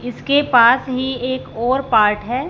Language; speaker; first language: Hindi; non-native, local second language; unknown